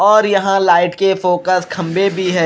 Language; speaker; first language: Hindi; non-native, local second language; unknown